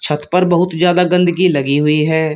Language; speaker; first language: Hindi; native; Hindi